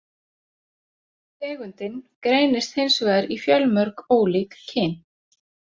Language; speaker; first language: Icelandic; native; Icelandic